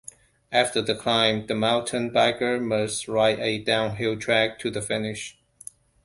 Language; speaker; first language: English; non-native, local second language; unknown